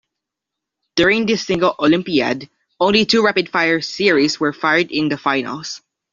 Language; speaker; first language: English; non-native, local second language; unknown